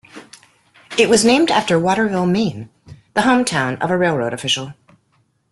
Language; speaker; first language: English; native; English